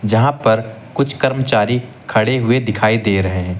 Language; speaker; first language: Hindi; native; Hindi